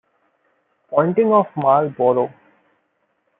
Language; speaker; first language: English; non-native, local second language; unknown